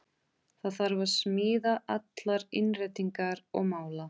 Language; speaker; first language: Icelandic; non-native, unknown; Portuguese